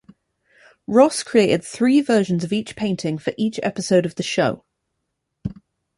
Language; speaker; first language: English; native; English